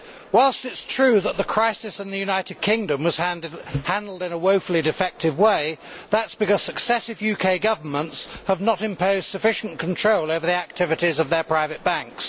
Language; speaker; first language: English; native; English